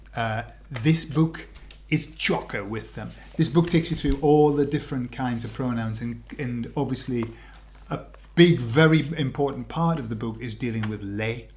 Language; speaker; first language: English; native; English